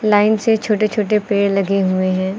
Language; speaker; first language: Hindi; native; Hindi